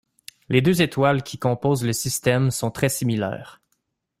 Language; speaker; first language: French; native; French